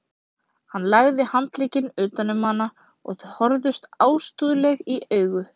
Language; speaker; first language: Icelandic; native; Icelandic